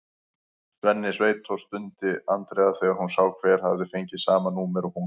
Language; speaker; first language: Icelandic; native; Icelandic